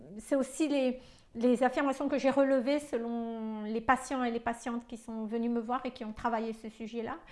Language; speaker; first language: French; non-native, local second language; Malagasy